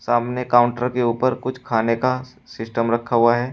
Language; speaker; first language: Hindi; native; Hindi